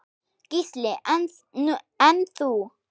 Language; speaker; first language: Icelandic; non-native, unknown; German